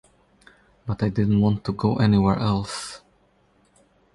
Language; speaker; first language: English; non-native, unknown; Croatian